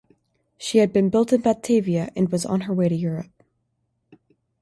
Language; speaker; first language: English; native; English